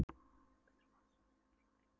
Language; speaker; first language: Icelandic; non-native, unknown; Polish